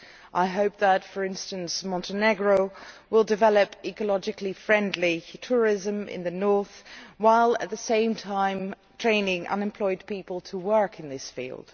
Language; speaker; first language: English; non-native, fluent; Dutch